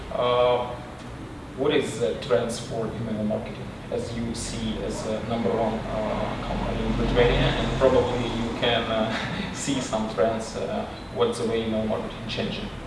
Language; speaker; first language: English; non-native, learner; Russian